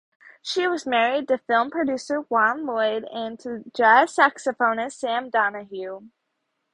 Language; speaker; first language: English; native; English